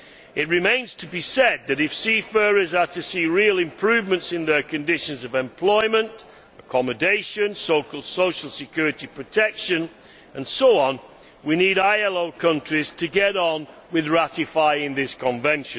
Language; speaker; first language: English; native; English